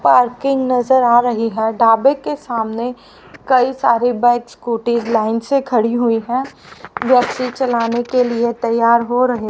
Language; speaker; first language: Hindi; native; Hindi